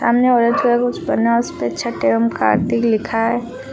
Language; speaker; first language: Hindi; native; Hindi